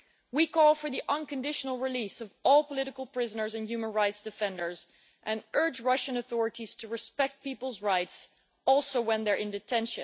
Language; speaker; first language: English; non-native, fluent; Dutch